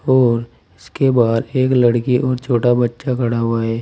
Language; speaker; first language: Hindi; native; Hindi